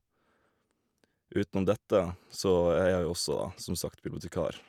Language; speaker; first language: Norwegian; native; Norwegian